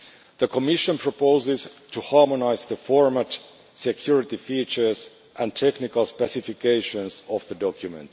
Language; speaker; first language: English; non-native, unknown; Finnish